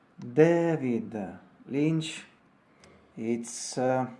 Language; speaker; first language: English; non-native, learner; Italian